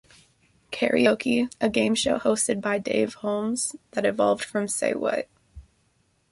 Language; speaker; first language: English; native; English